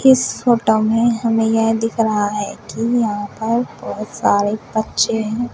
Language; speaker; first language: Hindi; native; Hindi